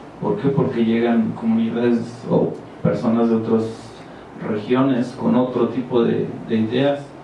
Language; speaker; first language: Spanish; native; Spanish